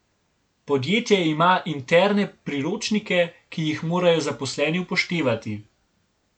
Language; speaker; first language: Slovenian; native; Slovenian